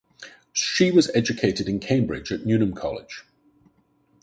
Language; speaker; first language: English; native; English